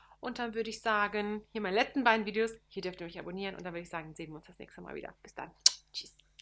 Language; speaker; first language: German; early bilingual, other home language; Turkish